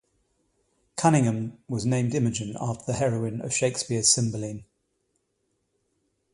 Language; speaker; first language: English; native; English